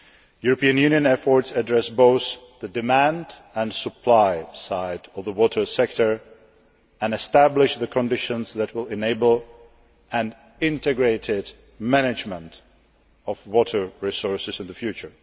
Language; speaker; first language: English; non-native, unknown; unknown